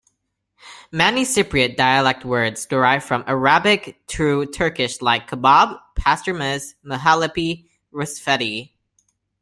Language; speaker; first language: English; non-native, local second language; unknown